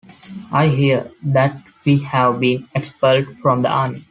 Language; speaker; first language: English; non-native, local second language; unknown